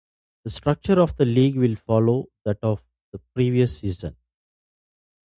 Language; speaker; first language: English; non-native, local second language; Tamil